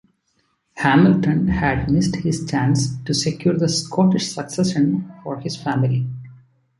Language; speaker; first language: English; non-native, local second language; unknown